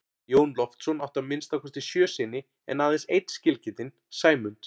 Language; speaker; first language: Icelandic; native; Icelandic